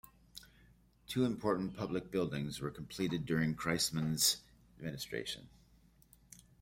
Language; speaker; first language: English; native; English